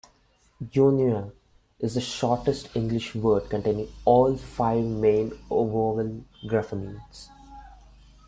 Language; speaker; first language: English; non-native, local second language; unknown